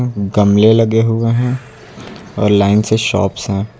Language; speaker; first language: Hindi; native; Hindi